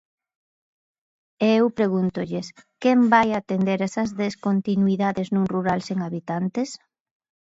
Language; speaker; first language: Galician; native; Galician